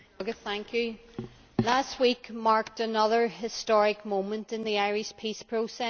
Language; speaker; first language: English; native; English